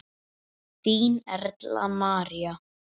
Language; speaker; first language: Icelandic; native; Icelandic